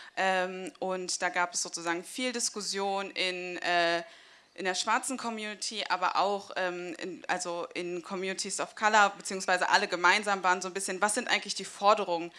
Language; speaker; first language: German; native; German